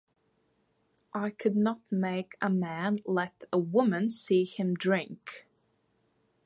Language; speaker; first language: English; non-native, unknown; Latvian